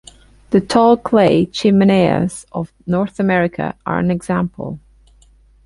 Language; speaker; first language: English; non-native, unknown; Portuguese